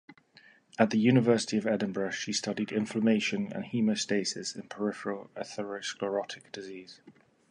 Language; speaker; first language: English; native; English